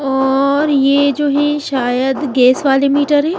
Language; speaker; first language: Hindi; native; Hindi